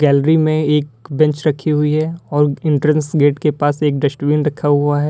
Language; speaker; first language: Hindi; native; Hindi